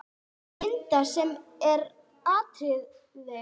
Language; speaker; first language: Icelandic; non-native, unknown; English